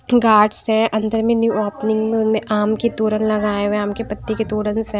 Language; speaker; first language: Hindi; non-native, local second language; Punjabi